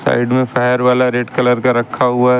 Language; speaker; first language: Hindi; native; Hindi